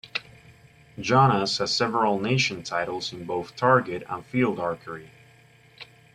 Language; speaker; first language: English; native; English